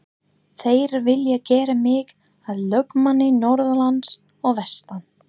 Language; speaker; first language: Icelandic; non-native, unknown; English